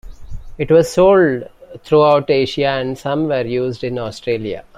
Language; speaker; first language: English; non-native, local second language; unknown